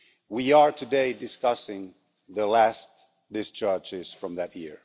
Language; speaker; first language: English; non-native, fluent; Finnish